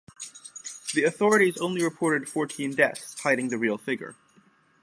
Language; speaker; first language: English; native; English